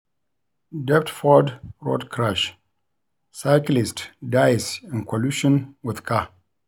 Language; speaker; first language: English; non-native, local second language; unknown